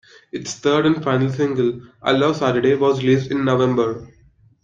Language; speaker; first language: English; non-native, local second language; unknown